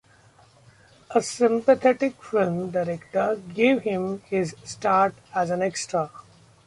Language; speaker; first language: English; non-native, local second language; Marathi